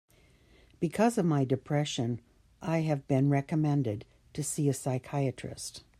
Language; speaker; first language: English; native; English